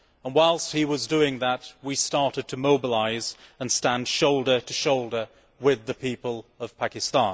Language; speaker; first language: English; native; English